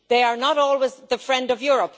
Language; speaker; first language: English; native; English